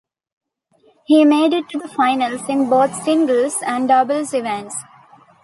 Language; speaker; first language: English; non-native, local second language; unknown